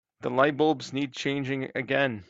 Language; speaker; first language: English; native; English